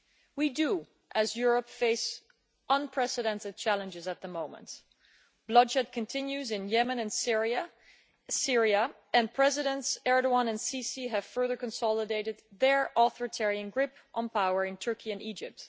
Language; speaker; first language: English; non-native, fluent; Dutch